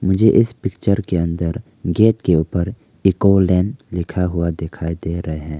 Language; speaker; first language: Hindi; early bilingual, other home language; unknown